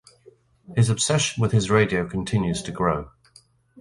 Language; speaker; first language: English; native; English